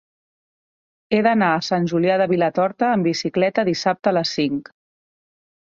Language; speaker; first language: Catalan; native; Catalan